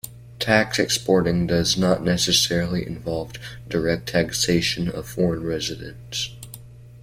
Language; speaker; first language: English; native; English